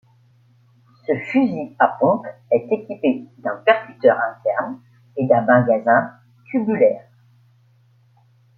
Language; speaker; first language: French; native; French